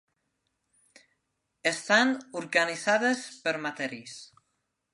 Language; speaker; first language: Catalan; non-native, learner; Spanish